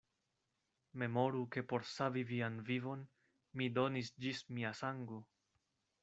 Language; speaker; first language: Esperanto; non-native, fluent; Spanish